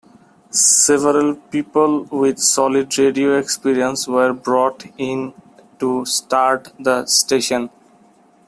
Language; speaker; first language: English; non-native, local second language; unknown